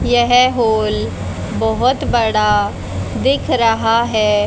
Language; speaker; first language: Hindi; native; Hindi